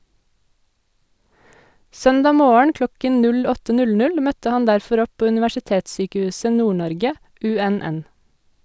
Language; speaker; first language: Norwegian; native; Norwegian